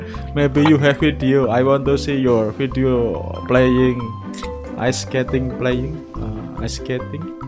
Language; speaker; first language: English; non-native, learner; Indonesian